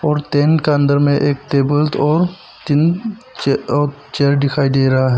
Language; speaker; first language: Hindi; non-native, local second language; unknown